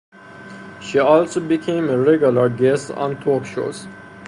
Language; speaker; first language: English; non-native, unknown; Persian